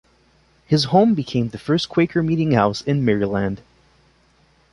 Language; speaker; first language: English; non-native, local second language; French